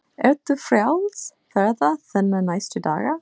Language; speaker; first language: Icelandic; non-native, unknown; English